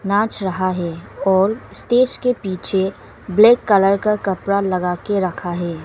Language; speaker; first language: Hindi; early bilingual, other home language; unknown